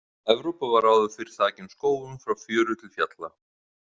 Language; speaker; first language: Icelandic; native; Icelandic